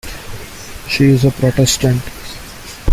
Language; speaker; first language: English; non-native, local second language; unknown